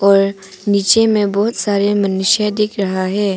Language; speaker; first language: Hindi; non-native, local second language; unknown